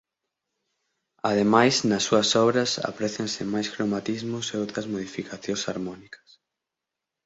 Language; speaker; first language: Galician; native; Galician